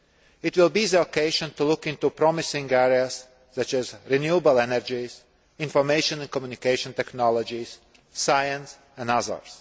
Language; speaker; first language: English; non-native, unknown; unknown